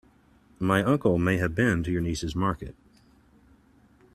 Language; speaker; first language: English; native; English